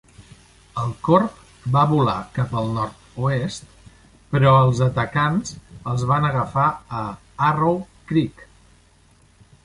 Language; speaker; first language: Catalan; native; Catalan